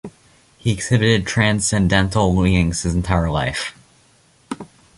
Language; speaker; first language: English; native; English